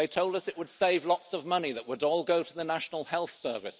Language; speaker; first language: English; native; English